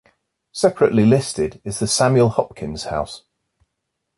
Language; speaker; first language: English; native; English